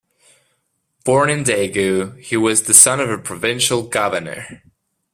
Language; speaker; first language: English; non-native, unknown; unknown